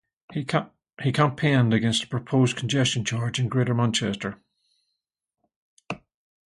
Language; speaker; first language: English; native; English